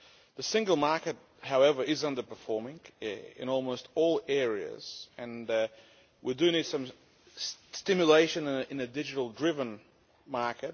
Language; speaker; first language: English; non-native, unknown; Lithuanian